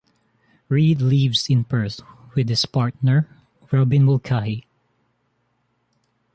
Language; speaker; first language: English; non-native, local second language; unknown